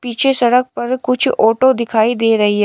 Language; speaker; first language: Hindi; native; Hindi